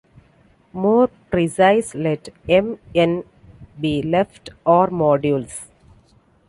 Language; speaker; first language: English; non-native, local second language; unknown